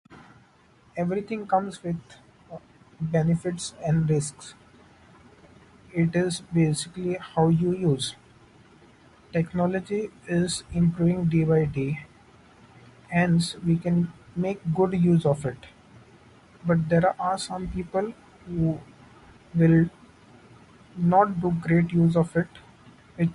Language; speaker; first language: English; non-native, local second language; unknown